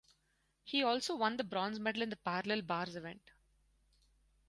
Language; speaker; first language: English; non-native, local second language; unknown